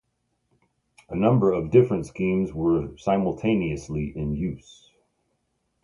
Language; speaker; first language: English; native; English